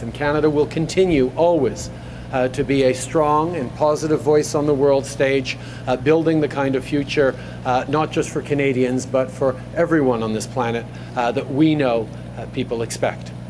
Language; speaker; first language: English; native; English